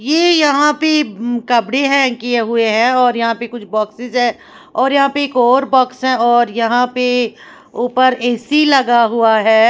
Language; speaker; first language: Hindi; native; Hindi